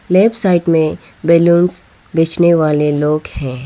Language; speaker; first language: Hindi; non-native, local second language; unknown